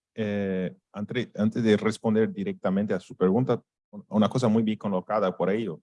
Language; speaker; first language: Spanish; non-native, related language; Portuguese